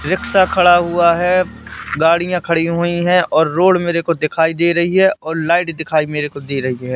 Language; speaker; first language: Hindi; native; Hindi